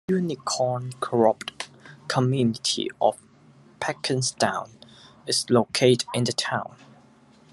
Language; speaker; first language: English; non-native, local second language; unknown